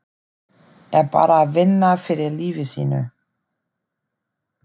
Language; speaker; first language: Icelandic; non-native, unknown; German